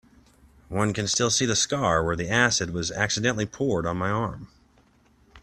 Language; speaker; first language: English; native; English